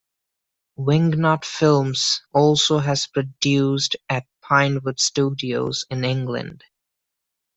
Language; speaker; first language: English; non-native, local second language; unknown